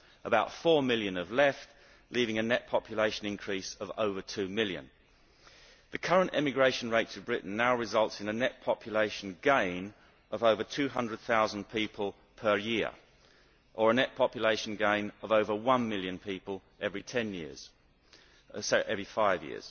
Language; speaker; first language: English; native; English